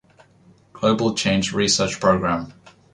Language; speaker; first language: English; native; English